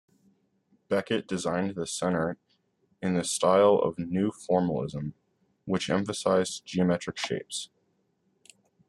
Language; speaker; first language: English; native; English